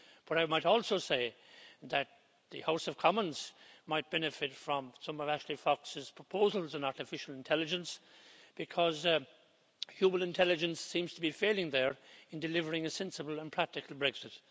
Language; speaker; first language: English; native; English